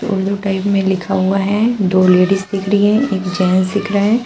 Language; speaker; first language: Hindi; native; Hindi